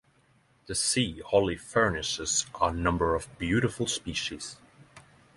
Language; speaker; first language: English; non-native, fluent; Norwegian